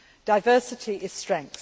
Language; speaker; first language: English; native; English